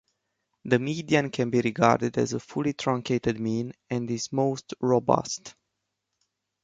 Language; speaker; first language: English; non-native, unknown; Romanian